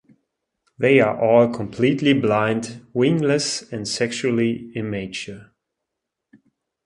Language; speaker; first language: English; non-native, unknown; German